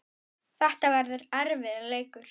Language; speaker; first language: Icelandic; native; Icelandic